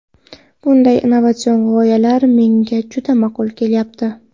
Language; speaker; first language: Uzbek; non-native, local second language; Kara-Kalpak